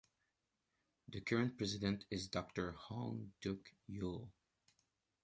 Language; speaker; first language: English; non-native, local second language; French